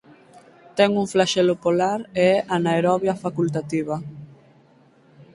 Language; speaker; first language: Galician; native; Galician